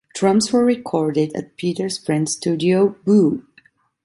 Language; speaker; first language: English; non-native, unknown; Italian